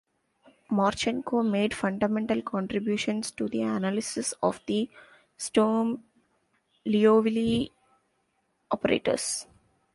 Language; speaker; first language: English; non-native, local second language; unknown